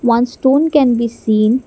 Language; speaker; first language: English; non-native, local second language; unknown